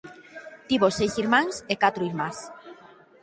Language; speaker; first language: Galician; native; Galician